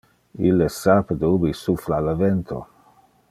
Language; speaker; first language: Interlingua; non-native, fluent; Dutch